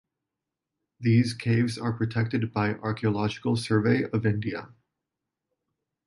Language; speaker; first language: English; non-native, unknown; Spanish